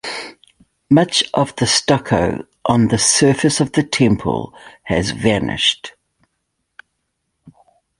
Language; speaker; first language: English; native; English